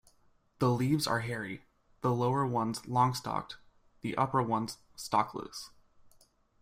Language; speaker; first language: English; native; English